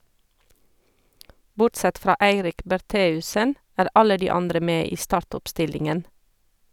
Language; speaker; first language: Norwegian; non-native, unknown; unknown